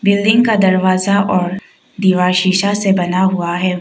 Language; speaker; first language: Hindi; non-native, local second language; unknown